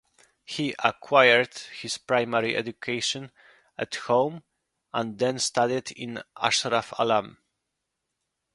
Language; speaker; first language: English; non-native, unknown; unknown